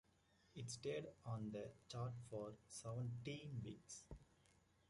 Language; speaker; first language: English; native; English